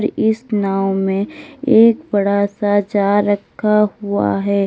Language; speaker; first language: Hindi; native; Hindi